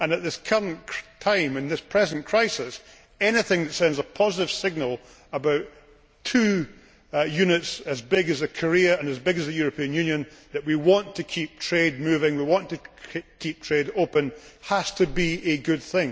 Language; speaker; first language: English; native; English